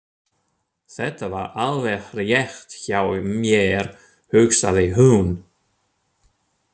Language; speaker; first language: Icelandic; non-native, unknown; German